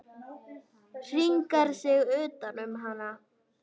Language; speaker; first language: Icelandic; native; Icelandic